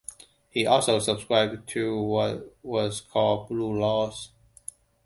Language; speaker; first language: English; non-native, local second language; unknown